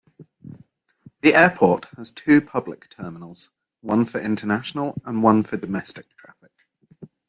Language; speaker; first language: English; native; English